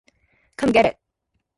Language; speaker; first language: English; native; English